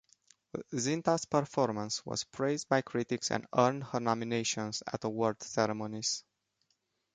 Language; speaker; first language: English; non-native, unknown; Romanian